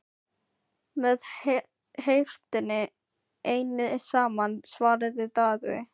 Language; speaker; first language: Icelandic; non-native, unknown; Filipino